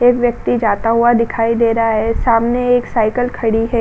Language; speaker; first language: Hindi; native; Hindi